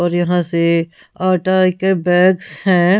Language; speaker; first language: Hindi; non-native, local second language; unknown